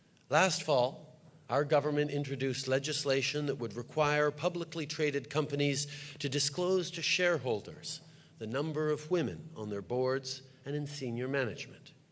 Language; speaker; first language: English; early bilingual, other home language; French